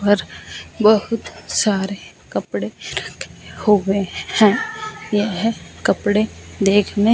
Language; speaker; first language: Hindi; non-native, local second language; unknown